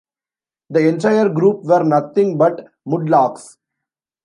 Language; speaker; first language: English; non-native, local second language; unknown